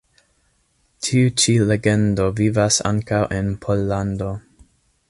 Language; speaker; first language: Esperanto; non-native, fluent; English